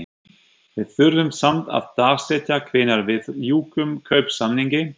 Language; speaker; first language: Icelandic; non-native, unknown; German